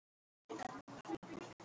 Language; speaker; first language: Icelandic; non-native, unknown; Russian